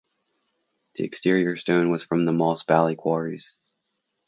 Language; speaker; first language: English; native; English